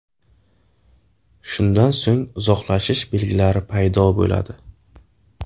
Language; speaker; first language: Uzbek; native; Uzbek